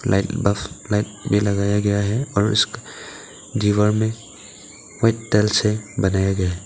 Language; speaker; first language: Hindi; early bilingual, other home language; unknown